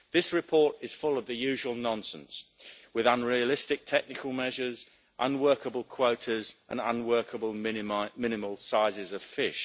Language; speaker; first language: English; native; English